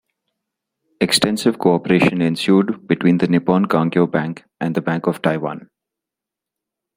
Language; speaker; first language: English; non-native, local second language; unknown